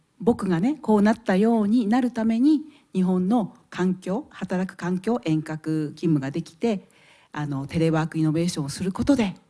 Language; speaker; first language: Japanese; native; Japanese